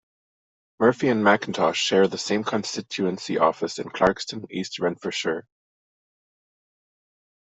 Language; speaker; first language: English; non-native, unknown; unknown